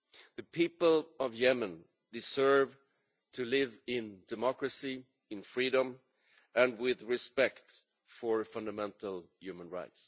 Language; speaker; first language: English; non-native, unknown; Swedish